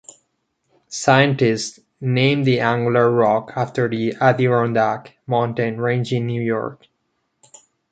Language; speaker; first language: English; non-native, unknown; Catalan